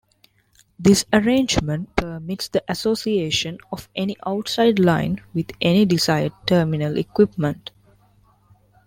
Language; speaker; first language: English; non-native, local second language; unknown